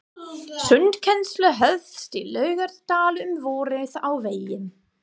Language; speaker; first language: Icelandic; non-native, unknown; English